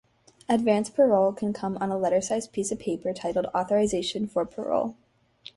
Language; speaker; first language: English; native; English